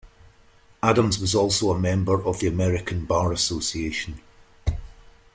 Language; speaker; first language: English; native; English